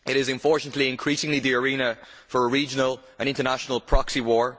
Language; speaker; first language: English; native; English